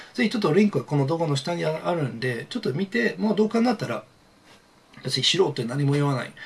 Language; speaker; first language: Japanese; non-native, fluent; English